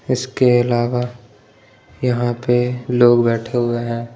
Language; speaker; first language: Hindi; non-native, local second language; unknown